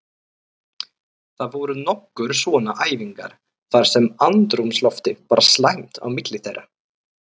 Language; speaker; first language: Icelandic; native; Icelandic